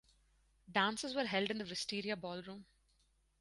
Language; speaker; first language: English; non-native, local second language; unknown